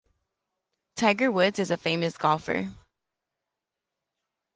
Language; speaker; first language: English; native; English